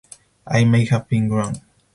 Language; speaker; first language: English; non-native, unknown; Spanish